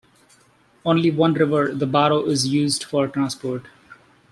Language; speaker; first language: English; non-native, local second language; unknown